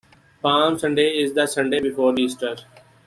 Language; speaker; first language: English; native; English